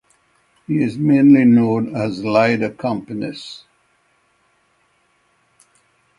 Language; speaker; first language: English; native; English